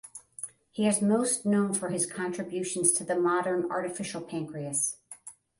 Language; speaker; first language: English; native; English